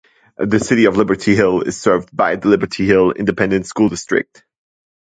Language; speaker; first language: English; non-native, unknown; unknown